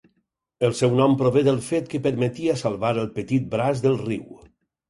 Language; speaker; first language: Catalan; native; Catalan